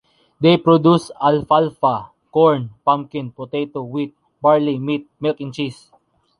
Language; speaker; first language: English; non-native, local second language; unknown